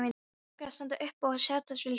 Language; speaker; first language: Icelandic; non-native, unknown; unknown